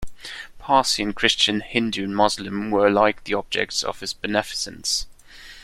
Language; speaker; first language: English; non-native, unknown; German